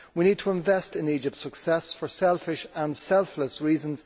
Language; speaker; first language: English; native; English